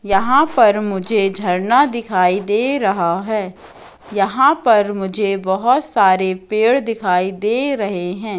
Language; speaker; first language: Hindi; native; Hindi